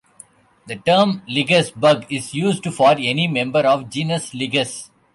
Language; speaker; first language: English; non-native, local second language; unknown